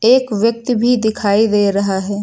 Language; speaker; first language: Hindi; native; Hindi